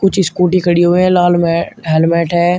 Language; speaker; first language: Hindi; native; Hindi